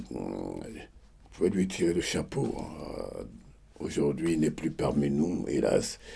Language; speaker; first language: French; non-native, local second language; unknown